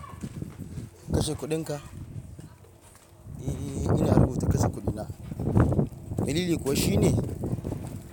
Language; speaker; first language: Hausa; non-native, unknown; Yoruba